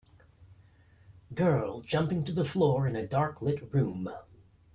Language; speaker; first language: English; native; English